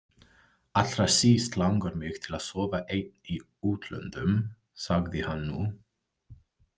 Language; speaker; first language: Icelandic; non-native, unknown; English